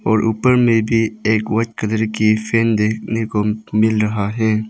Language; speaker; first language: Hindi; non-native, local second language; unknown